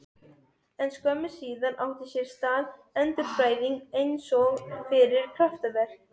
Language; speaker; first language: Icelandic; non-native, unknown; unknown